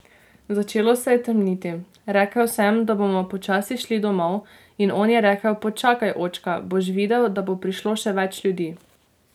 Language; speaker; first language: Slovenian; native; Slovenian